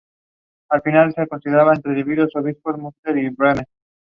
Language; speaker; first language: English; non-native, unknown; Spanish